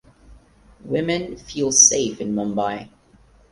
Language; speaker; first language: English; non-native, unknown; Portuguese